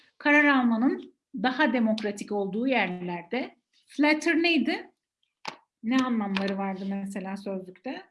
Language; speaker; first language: Turkish; native; Turkish